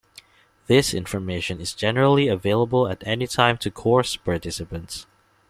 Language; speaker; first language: English; non-native, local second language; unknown